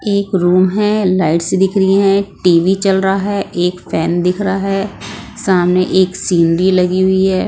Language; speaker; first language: Hindi; non-native, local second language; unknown